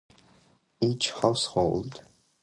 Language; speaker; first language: English; non-native, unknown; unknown